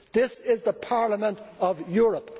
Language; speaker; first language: English; native; English